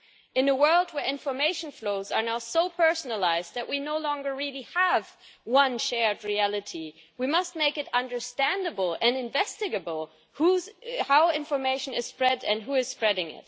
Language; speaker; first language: English; non-native, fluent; German